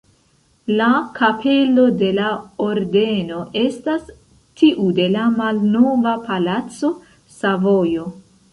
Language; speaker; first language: Esperanto; non-native, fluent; Central Kurdish